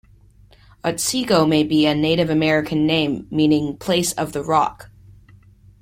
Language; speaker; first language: English; native; English